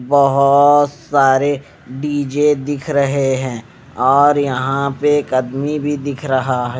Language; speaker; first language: Hindi; non-native, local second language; Punjabi